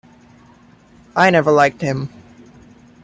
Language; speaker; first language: English; non-native, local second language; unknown